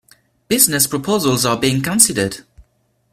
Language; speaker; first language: English; non-native, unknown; French